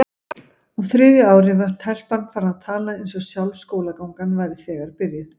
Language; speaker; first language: Icelandic; native; Icelandic